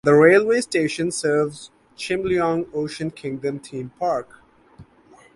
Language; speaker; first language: English; non-native, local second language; Urdu